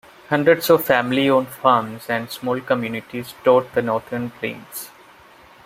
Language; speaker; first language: English; non-native, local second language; Malayalam